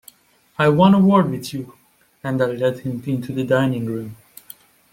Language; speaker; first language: English; non-native, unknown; Persian